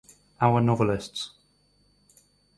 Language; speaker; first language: English; native; English